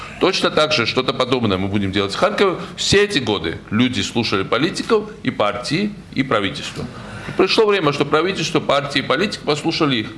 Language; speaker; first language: Russian; non-native, local second language; Georgian